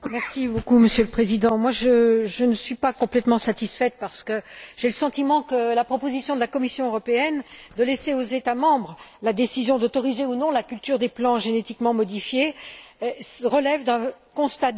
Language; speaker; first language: French; native; French